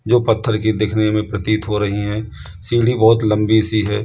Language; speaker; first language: Hindi; native; Hindi